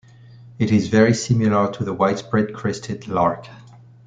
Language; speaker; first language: English; non-native, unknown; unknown